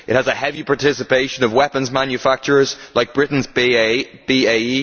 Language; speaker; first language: English; native; English